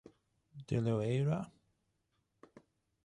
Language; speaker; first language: English; non-native, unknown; German